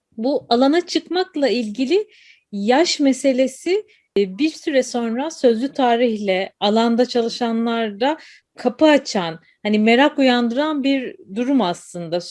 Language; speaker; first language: Turkish; native; Turkish